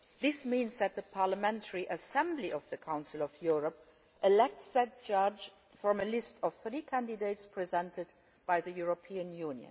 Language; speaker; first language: English; non-native, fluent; Luxembourgish